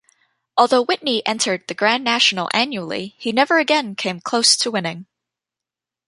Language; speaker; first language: English; native; English